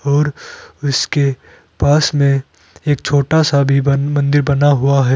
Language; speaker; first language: Hindi; native; Hindi